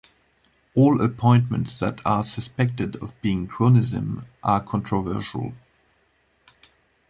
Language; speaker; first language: English; non-native, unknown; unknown